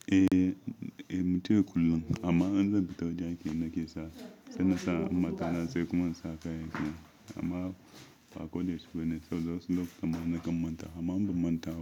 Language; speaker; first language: Hausa; non-native, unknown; Yoruba